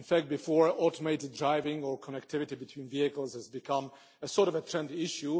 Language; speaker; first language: English; non-native, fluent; Czech